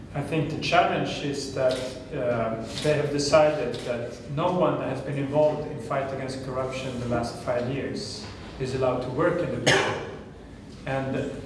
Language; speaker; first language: English; non-native, fluent; Swedish